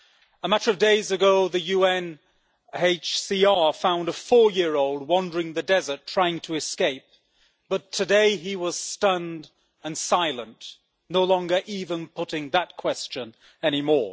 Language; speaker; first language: English; native; English